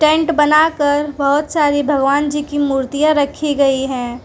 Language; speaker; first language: Hindi; non-native, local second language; Gujarati